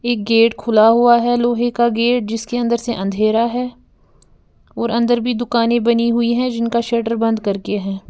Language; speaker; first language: Hindi; native; Hindi